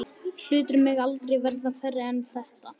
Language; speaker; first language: Icelandic; native; Icelandic